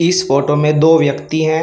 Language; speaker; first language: Hindi; native; Hindi